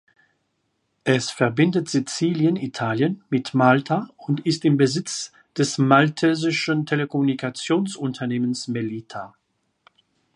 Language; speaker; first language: German; non-native, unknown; French